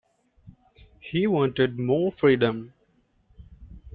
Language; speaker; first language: English; non-native, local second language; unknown